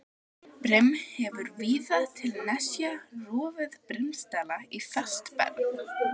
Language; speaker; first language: Icelandic; native; Icelandic